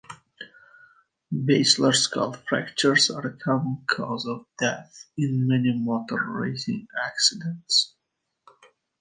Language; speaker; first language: English; native; English